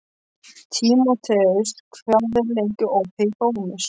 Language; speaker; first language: Icelandic; non-native, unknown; Polish